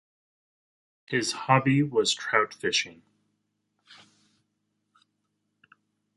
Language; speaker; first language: English; native; English